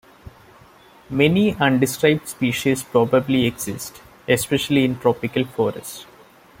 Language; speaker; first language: English; non-native, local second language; Malayalam